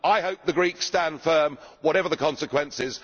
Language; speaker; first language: English; native; English